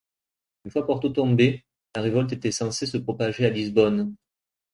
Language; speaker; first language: French; native; French